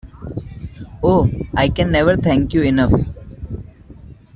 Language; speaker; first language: English; non-native, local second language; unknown